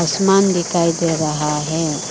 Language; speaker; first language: Hindi; non-native, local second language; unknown